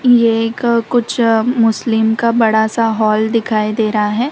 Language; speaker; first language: Hindi; non-native, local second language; Gujarati